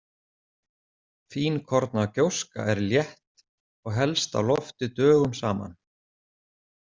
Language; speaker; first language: Icelandic; native; Icelandic